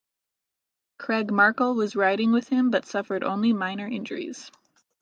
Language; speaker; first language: English; native; English